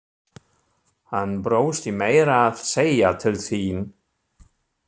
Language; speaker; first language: Icelandic; non-native, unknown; German